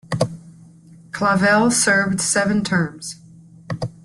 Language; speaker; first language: English; native; English